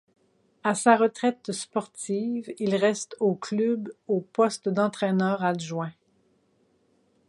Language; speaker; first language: French; native; French